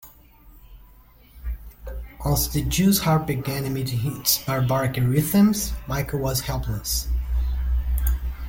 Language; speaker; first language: English; native; English